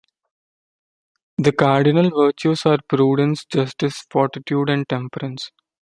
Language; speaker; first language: English; non-native, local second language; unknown